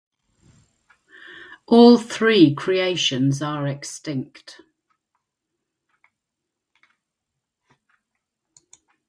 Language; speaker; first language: English; native; English